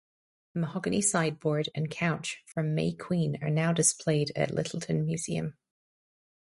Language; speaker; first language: English; native; English